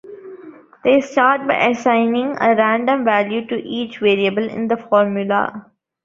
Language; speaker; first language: English; non-native, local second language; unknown